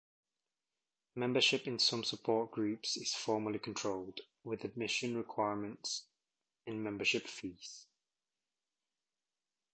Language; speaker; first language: English; native; English